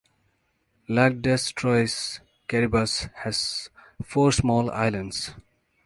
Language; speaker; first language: English; non-native, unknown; Bangla